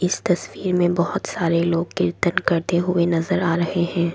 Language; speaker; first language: Hindi; non-native, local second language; Assamese